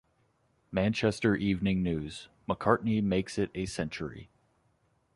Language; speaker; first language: English; native; English